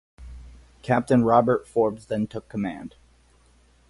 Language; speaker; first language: English; native; English